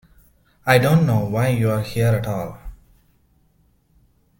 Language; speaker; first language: English; non-native, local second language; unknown